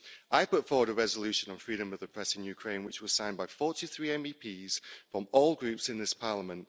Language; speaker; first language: English; native; English